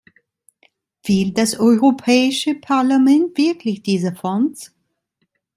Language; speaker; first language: German; non-native, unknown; Italian